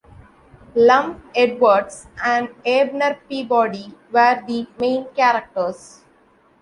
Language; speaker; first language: English; non-native, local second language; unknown